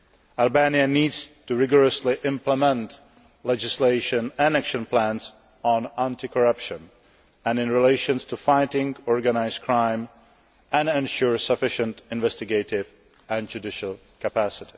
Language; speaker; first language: English; non-native, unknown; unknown